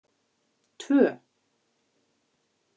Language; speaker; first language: Icelandic; native; Icelandic